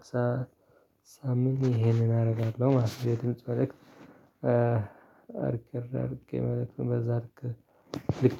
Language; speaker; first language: Amharic; non-native, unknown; Tigrinya